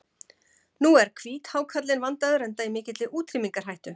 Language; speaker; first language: Icelandic; native; Icelandic